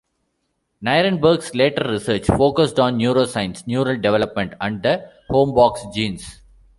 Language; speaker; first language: English; non-native, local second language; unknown